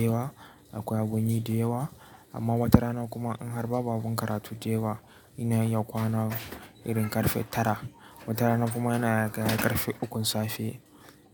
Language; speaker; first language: Hausa; native; Hausa